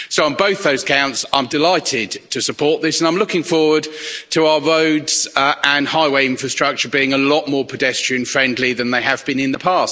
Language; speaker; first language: English; native; English